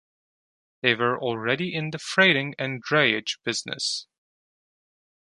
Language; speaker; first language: English; non-native, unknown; Turkish